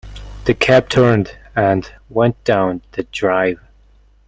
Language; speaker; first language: English; non-native, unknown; Mongolian